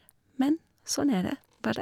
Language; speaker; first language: Norwegian; non-native, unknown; English